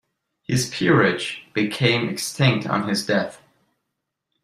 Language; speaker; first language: English; non-native, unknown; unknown